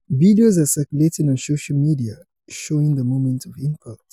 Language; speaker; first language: English; non-native, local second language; Yoruba